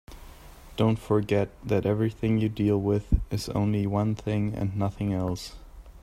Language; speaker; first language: English; non-native, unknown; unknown